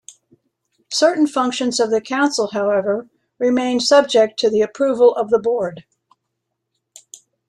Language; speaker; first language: English; native; English